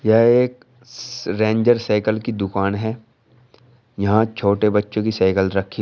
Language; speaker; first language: Hindi; native; Hindi